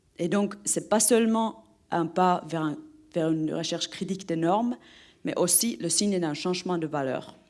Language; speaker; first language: French; non-native, fluent; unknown